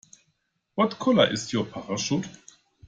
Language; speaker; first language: English; non-native, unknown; German